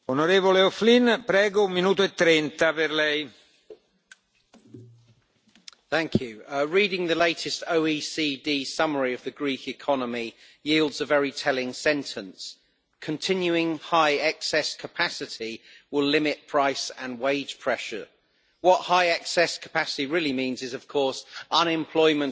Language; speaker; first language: English; native; English